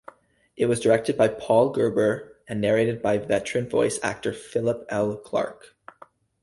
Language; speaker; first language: English; native; English